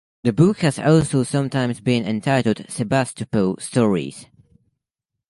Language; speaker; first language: English; native; English